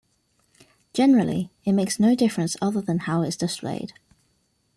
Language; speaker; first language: English; native; English